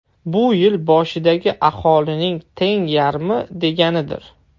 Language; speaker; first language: Uzbek; non-native, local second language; Russian